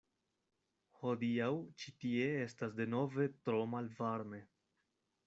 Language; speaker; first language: Esperanto; non-native, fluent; Spanish